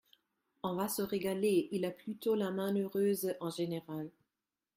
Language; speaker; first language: French; non-native, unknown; German